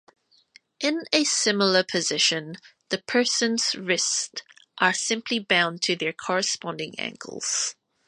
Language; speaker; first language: English; native; English